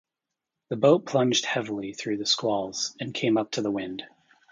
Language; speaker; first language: English; native; English